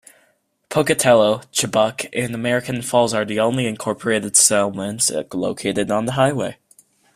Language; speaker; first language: English; native; English